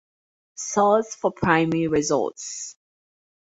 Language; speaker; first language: English; native; English